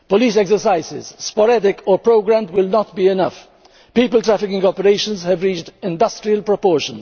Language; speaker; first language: English; non-native, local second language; Maltese